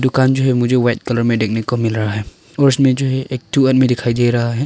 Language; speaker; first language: Hindi; non-native, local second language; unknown